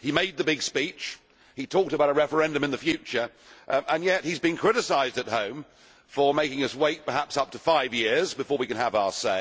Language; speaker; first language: English; native; English